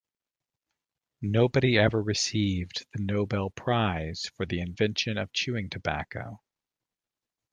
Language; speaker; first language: English; native; English